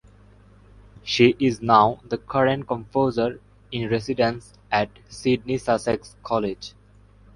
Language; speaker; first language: English; non-native, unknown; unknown